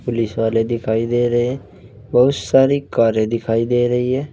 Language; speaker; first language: Hindi; native; Hindi